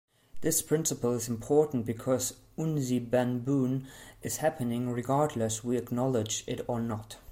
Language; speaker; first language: English; non-native, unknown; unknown